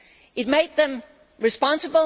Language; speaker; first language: English; non-native, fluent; Danish